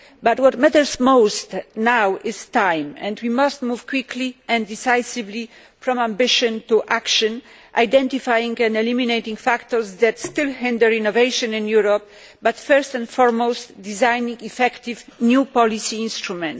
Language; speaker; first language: English; non-native, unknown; Polish